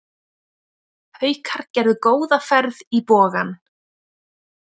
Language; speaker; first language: Icelandic; native; Icelandic